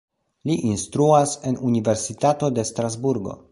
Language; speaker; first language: Esperanto; non-native, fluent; Polish